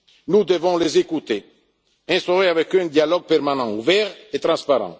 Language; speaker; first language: French; non-native, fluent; Italian